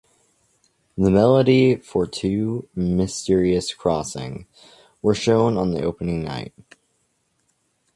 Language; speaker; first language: English; native; English